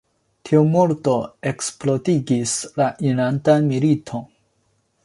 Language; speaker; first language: Esperanto; non-native, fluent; Chinese